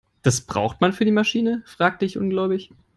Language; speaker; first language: English; non-native, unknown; German